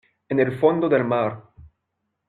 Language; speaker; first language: Spanish; non-native, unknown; French